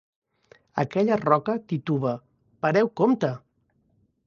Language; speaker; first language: Catalan; native; Catalan